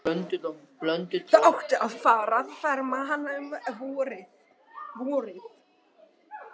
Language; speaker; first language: Icelandic; non-native, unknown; Russian